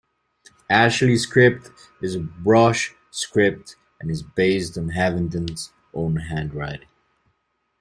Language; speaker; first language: English; native; English